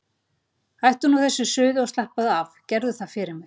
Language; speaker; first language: Icelandic; native; Icelandic